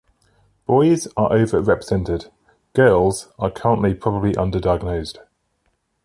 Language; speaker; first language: English; native; English